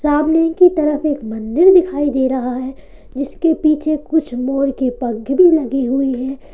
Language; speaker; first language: Hindi; native; Hindi